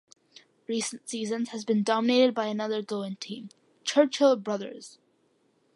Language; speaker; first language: English; early bilingual, other home language; Malayalam